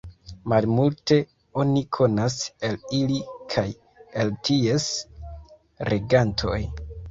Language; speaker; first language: Esperanto; non-native, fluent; Kinyarwanda